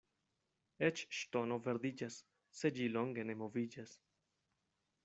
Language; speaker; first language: Esperanto; non-native, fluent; Spanish